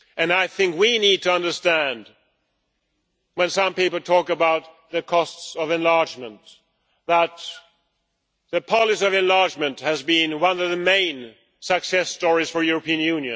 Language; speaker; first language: English; non-native, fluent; Swedish